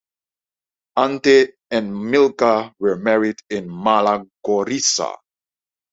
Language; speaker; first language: English; non-native, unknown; Dutch